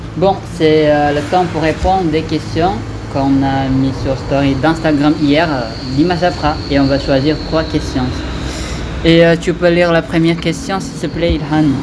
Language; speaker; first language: French; non-native, learner; Indonesian